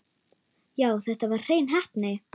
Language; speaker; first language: Icelandic; non-native, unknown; German